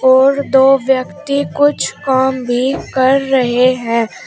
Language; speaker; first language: Hindi; native; Hindi